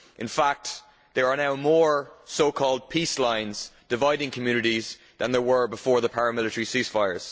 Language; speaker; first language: English; native; English